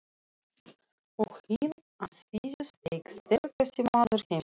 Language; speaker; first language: Icelandic; non-native, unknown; Russian